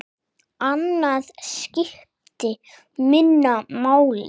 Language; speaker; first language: Icelandic; non-native, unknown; English